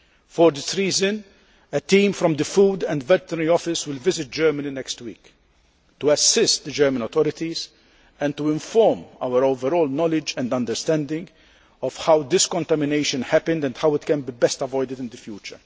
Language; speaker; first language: English; non-native, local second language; Maltese